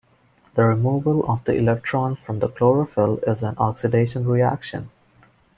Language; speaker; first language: English; non-native, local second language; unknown